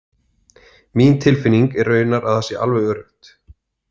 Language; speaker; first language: Icelandic; native; Icelandic